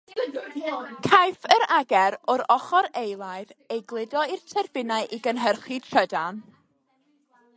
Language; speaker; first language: Welsh; native; Welsh